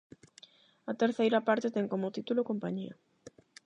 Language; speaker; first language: Galician; non-native, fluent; Spanish